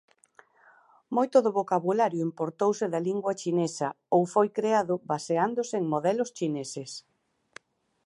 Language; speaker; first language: Galician; native; Galician